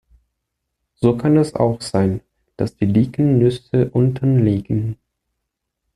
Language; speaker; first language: German; non-native, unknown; Portuguese